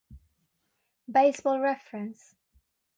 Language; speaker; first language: English; non-native, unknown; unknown